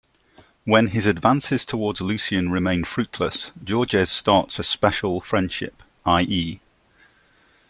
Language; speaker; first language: English; native; English